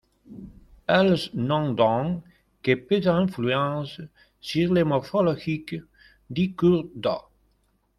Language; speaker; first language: French; non-native, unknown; Spanish